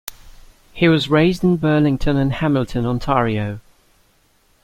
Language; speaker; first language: English; native; English